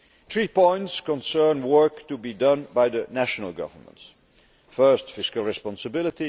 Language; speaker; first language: English; non-native, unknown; Dutch